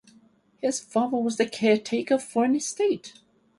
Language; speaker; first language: English; native; English